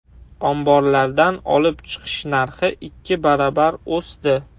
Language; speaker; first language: Uzbek; non-native, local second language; Russian